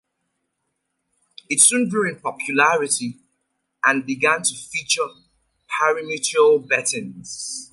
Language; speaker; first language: English; native; English